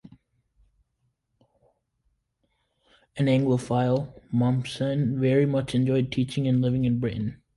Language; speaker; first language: English; native; English